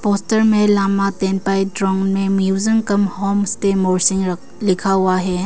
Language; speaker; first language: Hindi; early bilingual, other home language; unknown